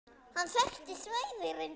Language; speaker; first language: Icelandic; native; Icelandic